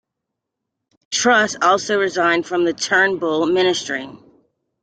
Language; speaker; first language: English; native; English